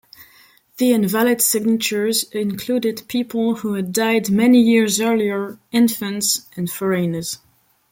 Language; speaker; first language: English; non-native, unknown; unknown